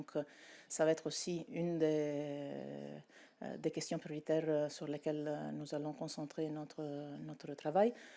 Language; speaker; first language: French; non-native, related language; Italian